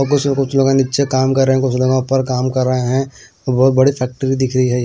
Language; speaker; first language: Hindi; non-native, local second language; Punjabi